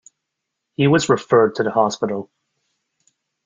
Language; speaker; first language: English; native; English